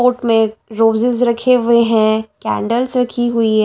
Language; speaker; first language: Hindi; native; Hindi